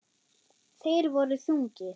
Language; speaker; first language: Icelandic; non-native, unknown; German